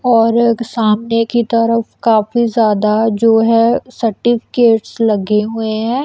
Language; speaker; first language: Hindi; non-native, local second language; Punjabi